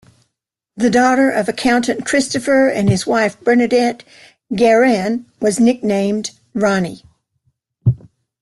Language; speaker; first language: English; native; English